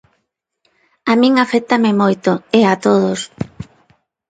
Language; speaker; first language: Galician; non-native, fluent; Spanish